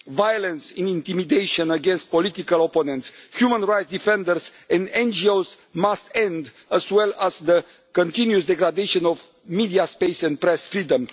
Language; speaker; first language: English; non-native, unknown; Romanian